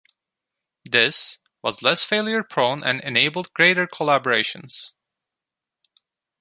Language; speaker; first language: English; non-native, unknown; Turkish